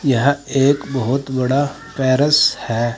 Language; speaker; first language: Hindi; native; Hindi